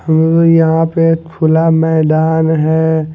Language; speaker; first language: Hindi; non-native, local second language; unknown